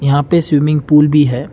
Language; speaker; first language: Hindi; non-native, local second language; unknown